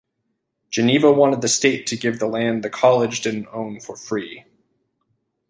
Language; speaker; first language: English; native; English